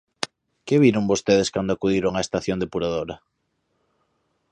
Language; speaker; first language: Galician; native; Galician